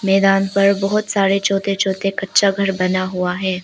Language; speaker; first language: Hindi; early bilingual, other home language; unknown